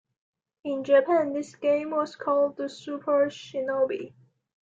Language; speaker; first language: English; non-native, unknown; Chinese